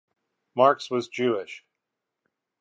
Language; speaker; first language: English; native; English